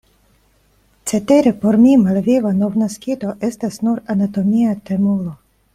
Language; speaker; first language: Esperanto; non-native, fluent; Russian